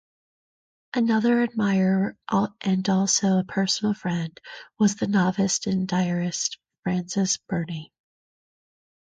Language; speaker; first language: English; native; English